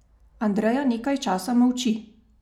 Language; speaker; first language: Slovenian; native; Slovenian